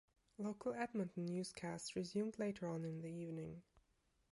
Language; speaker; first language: English; non-native, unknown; German